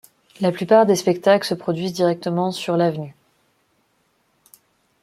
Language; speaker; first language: French; non-native, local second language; Malagasy